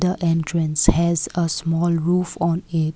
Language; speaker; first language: English; non-native, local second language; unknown